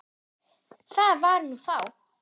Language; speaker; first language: Icelandic; non-native, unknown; German